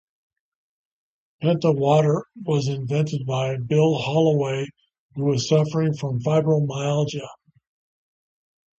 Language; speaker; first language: English; native; English